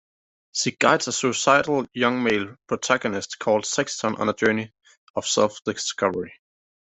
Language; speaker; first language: English; native; English